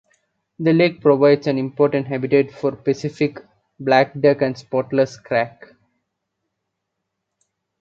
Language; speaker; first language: English; non-native, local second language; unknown